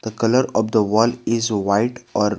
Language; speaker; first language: English; non-native, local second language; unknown